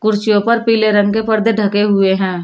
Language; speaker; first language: Hindi; native; Hindi